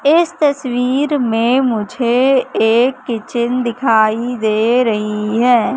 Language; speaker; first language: Hindi; native; Hindi